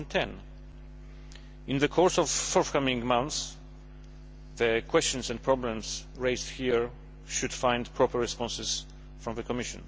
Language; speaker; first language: English; non-native, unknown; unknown